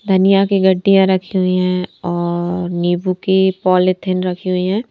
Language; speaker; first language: Hindi; non-native, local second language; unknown